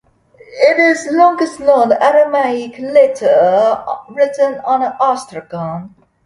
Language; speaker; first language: English; non-native, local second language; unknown